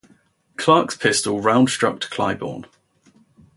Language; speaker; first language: English; native; English